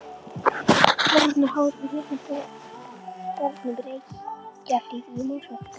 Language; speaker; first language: Icelandic; native; Icelandic